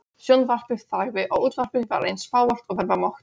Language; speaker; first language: Icelandic; non-native, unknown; Polish